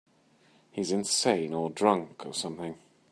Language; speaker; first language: English; native; English